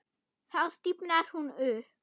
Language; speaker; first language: Icelandic; non-native, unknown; German